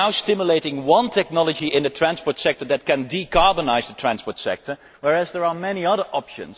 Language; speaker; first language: English; non-native, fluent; Dutch